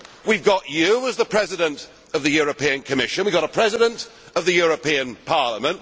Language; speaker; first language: English; native; English